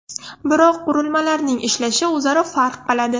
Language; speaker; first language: Uzbek; non-native, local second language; Russian